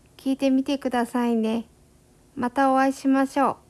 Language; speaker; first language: Japanese; native; Japanese